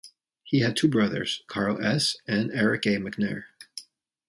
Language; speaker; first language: English; native; English